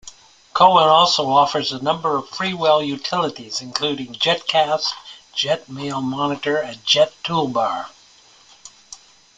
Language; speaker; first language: English; native; English